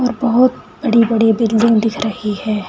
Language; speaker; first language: Hindi; native; Hindi